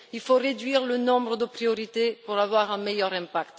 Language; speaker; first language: French; non-native, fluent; Bulgarian